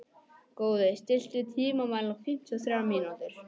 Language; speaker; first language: Icelandic; non-native, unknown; English